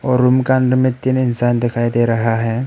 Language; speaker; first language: Hindi; non-native, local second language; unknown